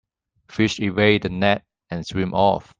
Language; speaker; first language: English; non-native, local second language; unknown